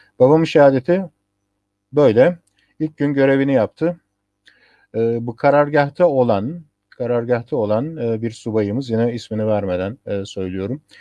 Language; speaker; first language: Turkish; native; Turkish